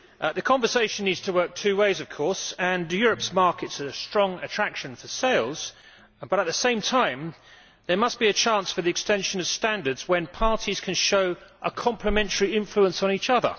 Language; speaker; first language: English; native; English